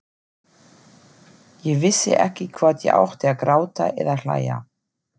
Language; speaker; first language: Icelandic; non-native, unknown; German